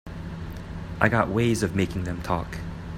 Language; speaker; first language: English; native; English